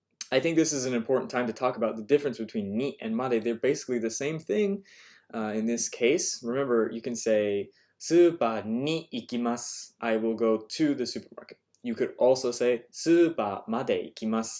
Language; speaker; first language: English; native; English